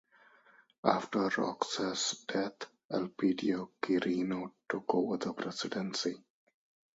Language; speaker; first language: English; non-native, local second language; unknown